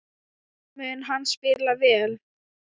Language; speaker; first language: Icelandic; non-native, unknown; Thai